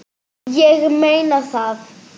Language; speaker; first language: Icelandic; non-native, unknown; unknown